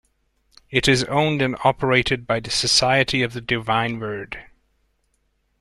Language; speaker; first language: English; non-native, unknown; Hungarian